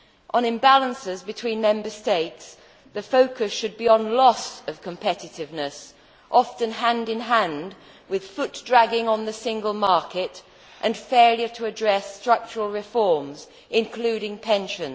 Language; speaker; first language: English; native; English